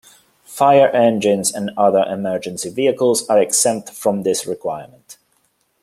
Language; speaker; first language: English; non-native, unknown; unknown